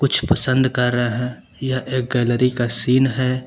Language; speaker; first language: Hindi; native; Hindi